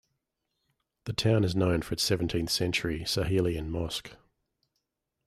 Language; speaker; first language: English; native; English